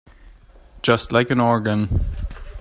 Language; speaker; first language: English; non-native, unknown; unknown